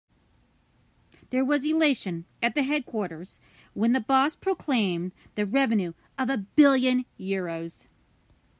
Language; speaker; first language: English; native; English